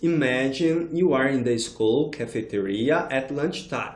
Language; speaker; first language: English; non-native, fluent; Portuguese